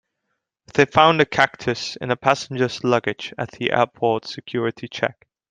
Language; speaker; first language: English; non-native, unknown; Dutch